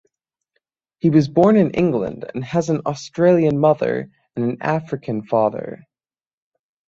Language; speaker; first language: English; native; English